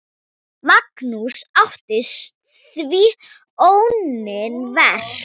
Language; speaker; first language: Icelandic; non-native, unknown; Thai